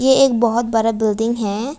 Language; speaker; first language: Hindi; non-native, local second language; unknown